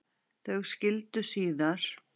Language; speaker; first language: Icelandic; native; Icelandic